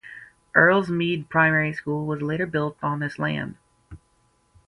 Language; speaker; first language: English; native; English